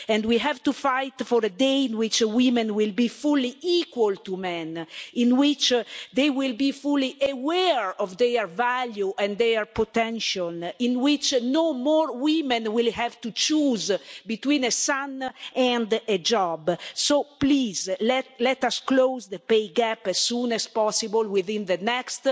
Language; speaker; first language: English; non-native, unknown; Italian